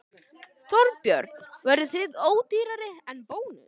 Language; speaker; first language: Icelandic; native; Icelandic